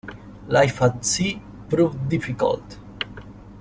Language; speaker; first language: English; non-native, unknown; Spanish